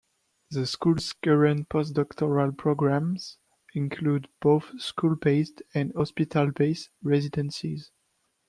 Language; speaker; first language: English; non-native, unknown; French